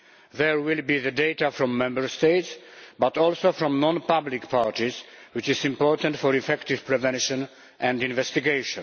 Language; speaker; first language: English; non-native, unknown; Polish